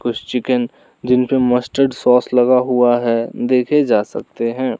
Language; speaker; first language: Hindi; non-native, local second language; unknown